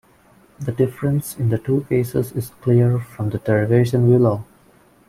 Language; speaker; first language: English; non-native, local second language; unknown